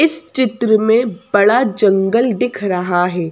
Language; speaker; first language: Hindi; native; Hindi